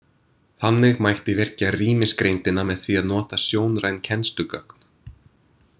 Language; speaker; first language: Icelandic; non-native, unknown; English